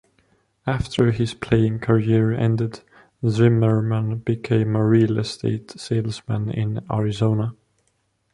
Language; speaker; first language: English; non-native, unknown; Estonian